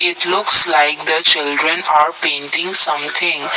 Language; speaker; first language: English; non-native, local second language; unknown